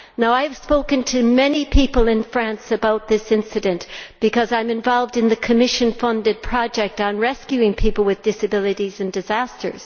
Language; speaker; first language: English; native; English